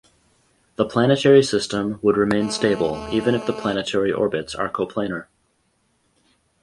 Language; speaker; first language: English; native; English